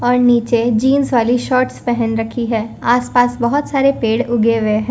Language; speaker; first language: Hindi; non-native, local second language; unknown